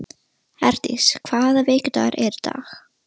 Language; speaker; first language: Icelandic; non-native, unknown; Russian